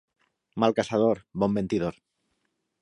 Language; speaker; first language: Catalan; non-native, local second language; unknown